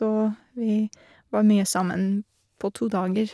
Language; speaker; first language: Norwegian; non-native, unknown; English